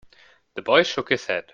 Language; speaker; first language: English; non-native, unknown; German